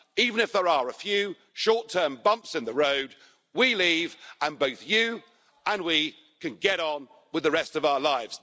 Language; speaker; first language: English; native; English